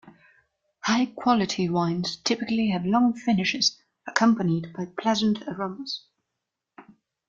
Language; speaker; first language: English; non-native, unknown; German